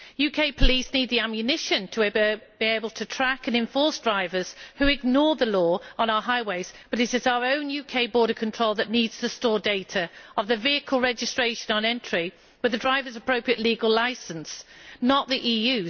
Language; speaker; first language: English; native; English